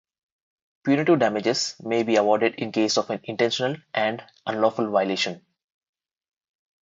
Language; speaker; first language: English; non-native, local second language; Telugu